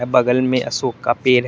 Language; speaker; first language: Hindi; non-native, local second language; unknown